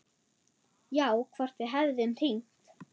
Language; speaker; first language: Icelandic; non-native, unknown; German